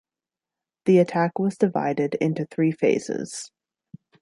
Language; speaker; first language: English; native; English